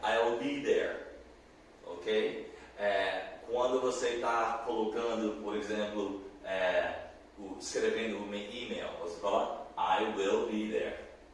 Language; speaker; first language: Portuguese; non-native, learner; English